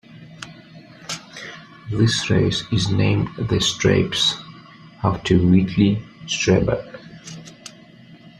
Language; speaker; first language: English; non-native, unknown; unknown